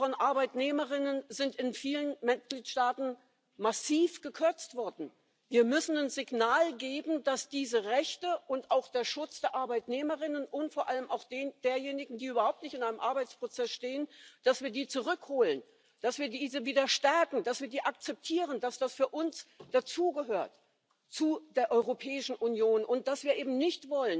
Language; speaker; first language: English; native; English